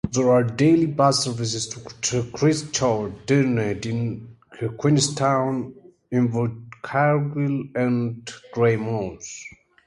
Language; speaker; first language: English; native; English